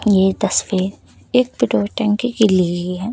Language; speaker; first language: Hindi; native; Hindi